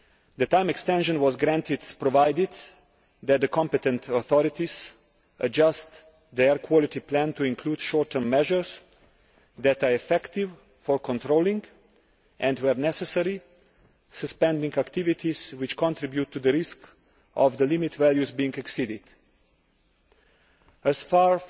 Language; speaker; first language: English; non-native, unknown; Slovenian